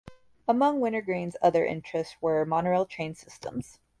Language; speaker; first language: English; native; English